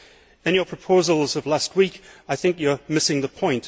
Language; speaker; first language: English; native; English